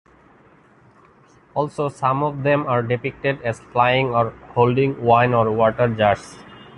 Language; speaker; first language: English; non-native, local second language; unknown